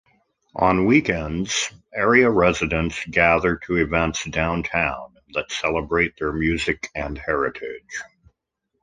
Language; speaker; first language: English; native; English